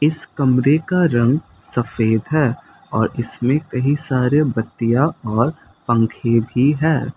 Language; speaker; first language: Hindi; non-native, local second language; Assamese